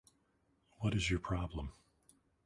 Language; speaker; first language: English; native; English